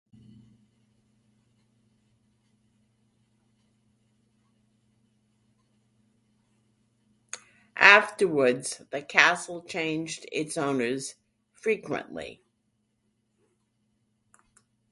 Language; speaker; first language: English; native; English